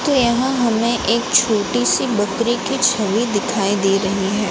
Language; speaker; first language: Hindi; non-native, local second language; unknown